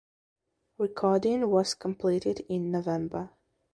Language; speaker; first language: English; non-native, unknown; Belarusian